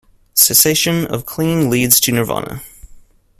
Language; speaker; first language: English; native; English